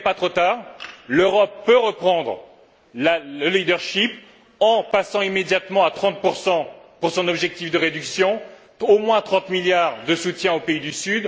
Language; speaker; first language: French; native; French